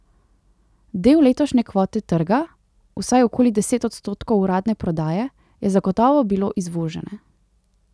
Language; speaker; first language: Slovenian; native; Slovenian